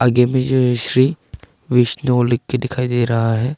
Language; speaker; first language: Hindi; non-native, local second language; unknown